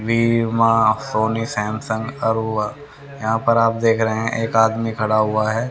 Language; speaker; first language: Hindi; native; Hindi